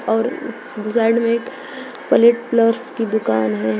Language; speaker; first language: Hindi; native; Hindi